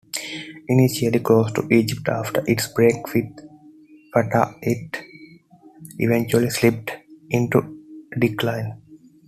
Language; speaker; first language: English; non-native, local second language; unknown